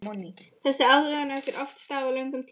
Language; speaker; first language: Icelandic; non-native, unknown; Polish